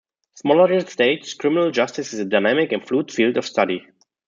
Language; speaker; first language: English; non-native, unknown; German